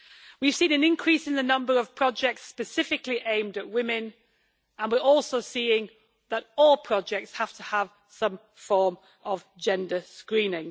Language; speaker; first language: English; native; English